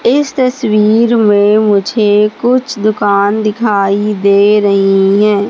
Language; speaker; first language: Hindi; native; Hindi